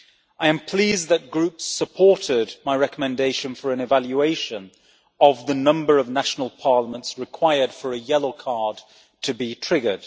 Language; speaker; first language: English; native; English